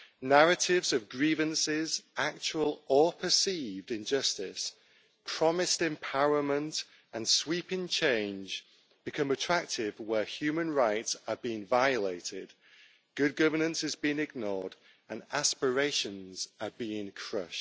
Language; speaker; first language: English; native; English